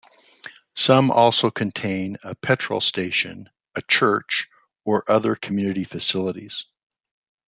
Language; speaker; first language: English; native; English